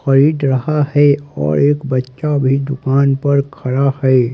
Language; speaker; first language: Hindi; native; Hindi